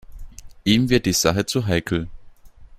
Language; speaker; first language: German; native; German